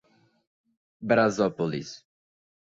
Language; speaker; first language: Portuguese; native; Portuguese